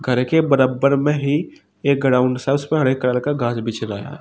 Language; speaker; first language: Hindi; native; Hindi